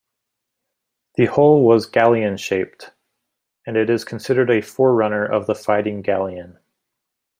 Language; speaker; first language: English; native; English